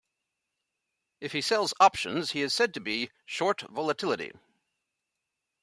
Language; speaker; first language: English; native; English